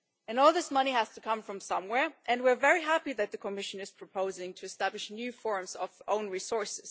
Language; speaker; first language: English; non-native, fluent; German